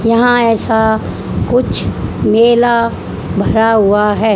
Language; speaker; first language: Hindi; native; Hindi